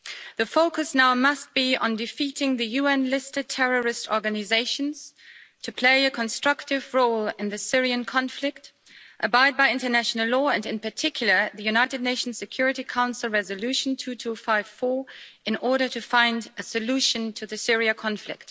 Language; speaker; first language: English; native; English